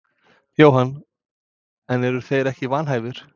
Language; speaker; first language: Icelandic; non-native, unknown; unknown